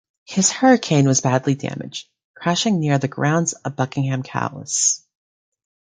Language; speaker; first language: English; native; English